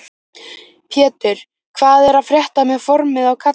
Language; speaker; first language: Icelandic; native; Icelandic